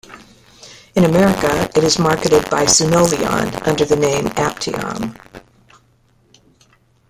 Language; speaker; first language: English; native; English